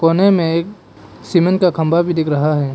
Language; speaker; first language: Hindi; non-native, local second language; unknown